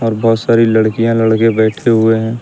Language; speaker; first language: Hindi; native; Hindi